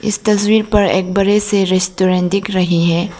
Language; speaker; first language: Hindi; non-native, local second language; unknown